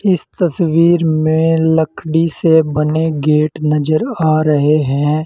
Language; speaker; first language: Hindi; native; Hindi